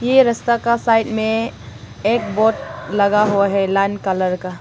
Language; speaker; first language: Hindi; non-native, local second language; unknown